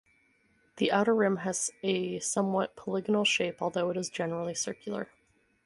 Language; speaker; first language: English; native; English